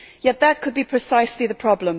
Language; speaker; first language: English; native; English